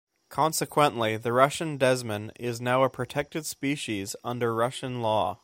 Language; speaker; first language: English; native; English